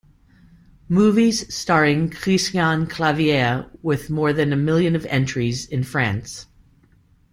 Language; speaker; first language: English; native; English